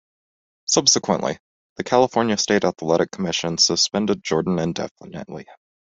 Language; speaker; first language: English; native; English